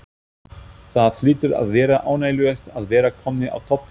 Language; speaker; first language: Icelandic; non-native, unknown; German